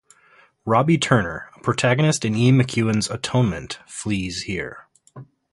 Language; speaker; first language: English; native; English